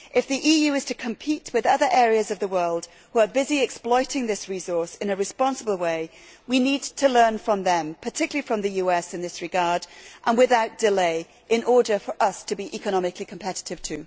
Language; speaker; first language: English; native; English